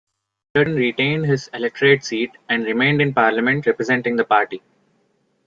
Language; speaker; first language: English; non-native, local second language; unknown